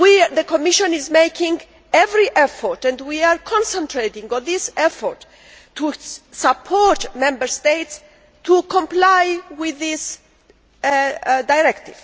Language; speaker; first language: English; non-native, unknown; Greek